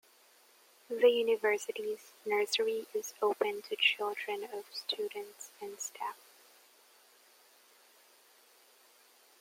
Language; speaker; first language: English; non-native, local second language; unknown